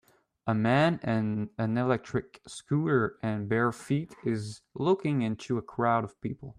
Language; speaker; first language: English; native; English